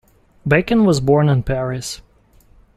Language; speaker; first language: English; non-native, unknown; Russian